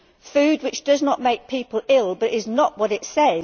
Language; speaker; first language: English; native; English